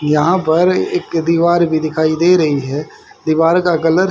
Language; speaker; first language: Hindi; native; Hindi